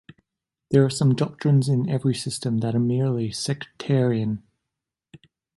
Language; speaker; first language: English; native; English